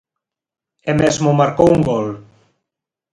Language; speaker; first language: Galician; native; Galician